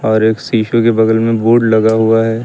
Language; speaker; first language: Hindi; native; Hindi